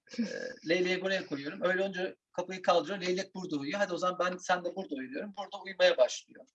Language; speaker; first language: Turkish; native; Turkish